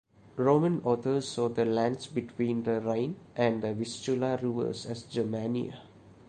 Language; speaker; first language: English; non-native, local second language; Malayalam